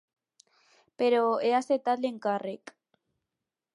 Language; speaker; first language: Catalan; non-native, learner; Spanish